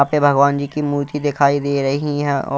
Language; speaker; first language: Hindi; non-native, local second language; Punjabi